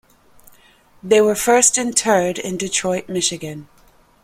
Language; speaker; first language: English; native; English